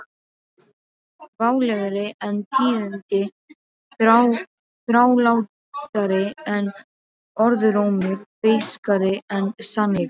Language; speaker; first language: Icelandic; non-native, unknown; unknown